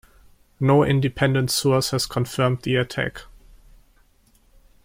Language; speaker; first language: English; non-native, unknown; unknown